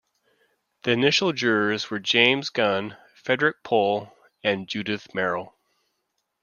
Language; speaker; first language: English; native; English